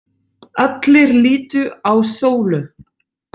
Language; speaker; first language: Icelandic; non-native, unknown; Dutch